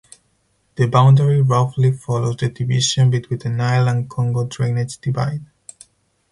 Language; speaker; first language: English; non-native, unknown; Spanish